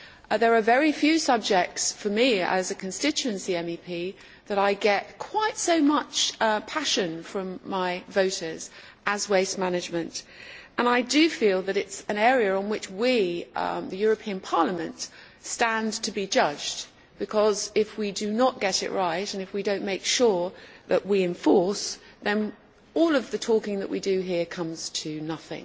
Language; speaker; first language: English; native; English